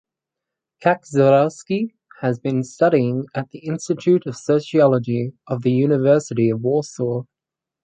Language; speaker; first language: English; native; English